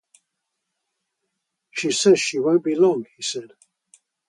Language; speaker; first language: English; native; English